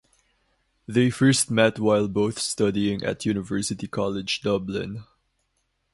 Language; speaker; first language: English; non-native, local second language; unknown